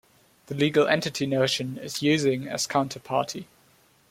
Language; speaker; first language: English; non-native, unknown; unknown